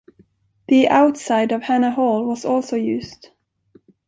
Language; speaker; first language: English; non-native, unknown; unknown